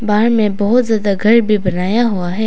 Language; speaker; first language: Hindi; non-native, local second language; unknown